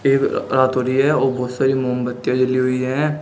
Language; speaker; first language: Hindi; native; Hindi